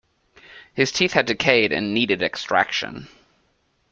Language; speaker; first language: English; native; English